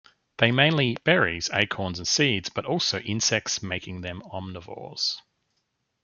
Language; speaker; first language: English; native; English